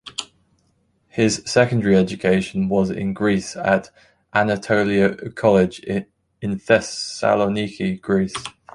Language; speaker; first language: English; native; English